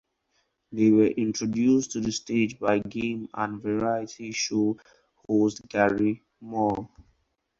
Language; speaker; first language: English; non-native, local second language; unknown